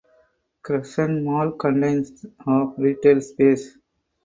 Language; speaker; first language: English; non-native, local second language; Tamil